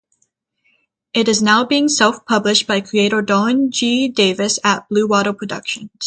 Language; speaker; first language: English; native; English